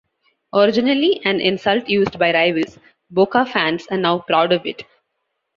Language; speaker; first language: English; non-native, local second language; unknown